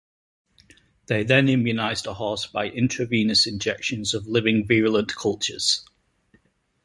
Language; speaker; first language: English; native; English